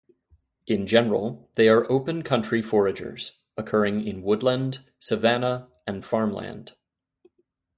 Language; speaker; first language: English; native; English